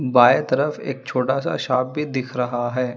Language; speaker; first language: Hindi; non-native, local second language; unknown